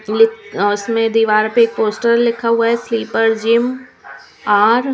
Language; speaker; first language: Hindi; non-native, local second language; Punjabi